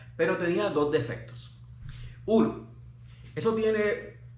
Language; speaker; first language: Spanish; native; Spanish